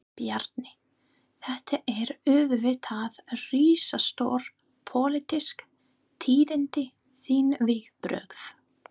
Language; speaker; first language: Icelandic; non-native, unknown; English